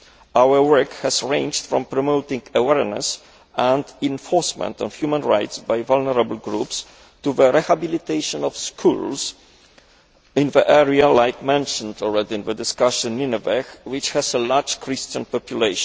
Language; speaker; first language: English; non-native, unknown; Polish